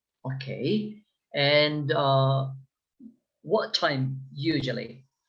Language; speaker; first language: English; non-native, fluent; Turkish